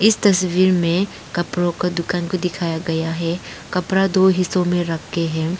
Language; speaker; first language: Hindi; early bilingual, other home language; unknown